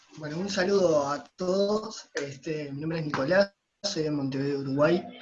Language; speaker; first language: Spanish; native; Spanish